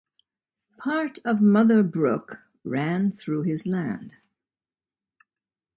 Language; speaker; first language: English; native; English